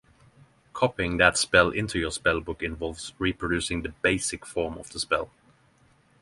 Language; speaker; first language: English; non-native, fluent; Norwegian